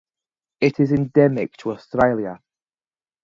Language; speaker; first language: English; native; English